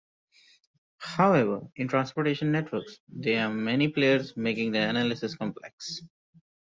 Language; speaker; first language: English; non-native, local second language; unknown